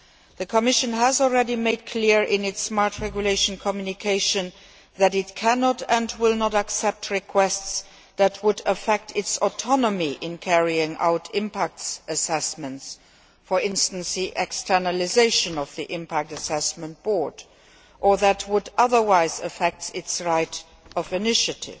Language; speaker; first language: English; non-native, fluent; Luxembourgish